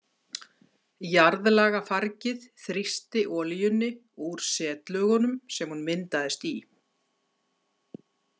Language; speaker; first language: Icelandic; native; Icelandic